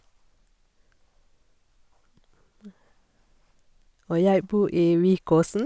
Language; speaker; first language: Norwegian; non-native, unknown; Sinhala